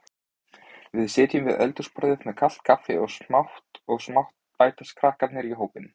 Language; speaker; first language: Icelandic; native; Icelandic